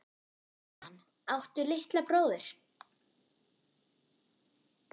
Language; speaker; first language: Icelandic; non-native, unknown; German